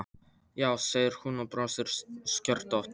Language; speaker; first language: Icelandic; non-native, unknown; Polish